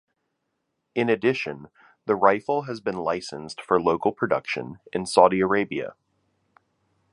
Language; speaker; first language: English; native; English